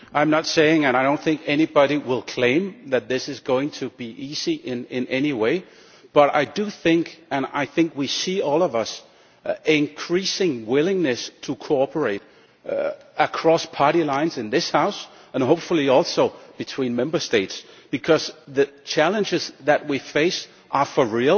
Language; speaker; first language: English; non-native, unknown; Danish